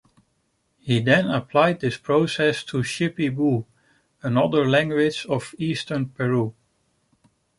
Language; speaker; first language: English; non-native, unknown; Dutch